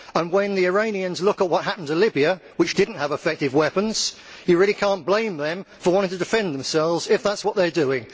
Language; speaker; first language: English; native; English